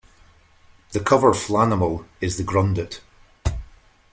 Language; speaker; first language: English; native; English